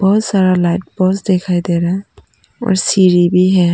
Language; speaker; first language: Hindi; non-native, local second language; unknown